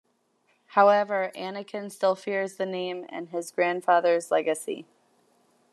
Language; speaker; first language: English; native; English